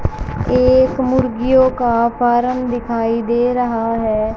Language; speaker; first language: Hindi; native; Hindi